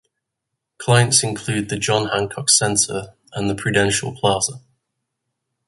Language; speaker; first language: English; native; English